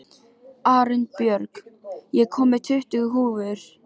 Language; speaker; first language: Icelandic; non-native, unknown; Filipino